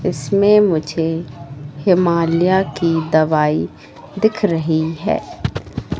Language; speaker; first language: Hindi; native; Hindi